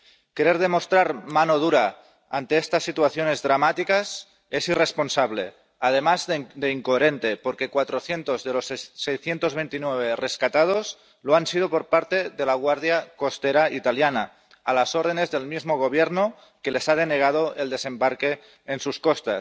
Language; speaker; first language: Spanish; non-native, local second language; Catalan